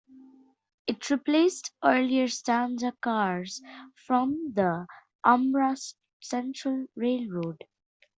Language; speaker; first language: English; non-native, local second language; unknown